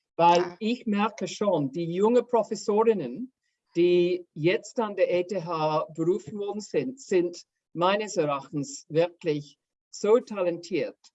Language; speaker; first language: German; non-native, fluent; English